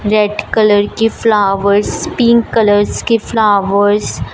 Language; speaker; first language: Hindi; non-native, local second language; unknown